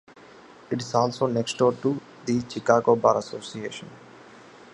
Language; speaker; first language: English; non-native, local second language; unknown